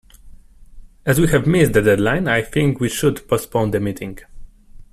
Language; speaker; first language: English; non-native, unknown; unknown